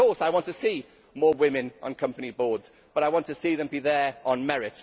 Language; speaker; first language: English; native; English